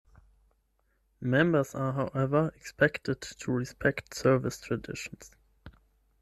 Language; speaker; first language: English; non-native, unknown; German